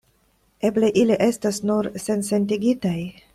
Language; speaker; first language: Esperanto; non-native, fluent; Russian